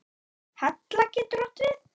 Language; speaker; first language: Icelandic; native; Icelandic